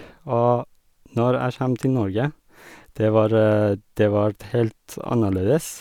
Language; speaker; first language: Norwegian; non-native, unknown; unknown